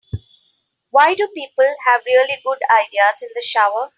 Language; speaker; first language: English; non-native, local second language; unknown